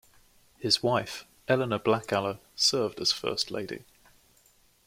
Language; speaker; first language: English; native; English